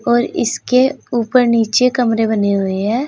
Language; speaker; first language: Hindi; native; Hindi